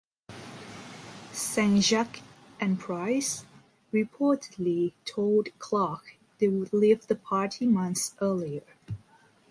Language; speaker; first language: English; non-native, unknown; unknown